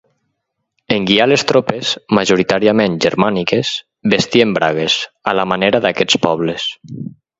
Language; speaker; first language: Catalan; native; Catalan